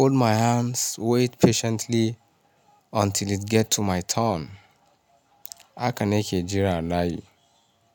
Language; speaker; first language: Hausa; non-native, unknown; Yoruba